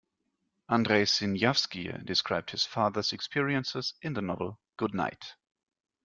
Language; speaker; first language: English; non-native, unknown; German